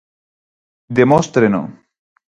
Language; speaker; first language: Galician; non-native, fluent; Spanish